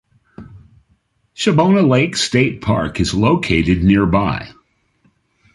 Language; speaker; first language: English; native; English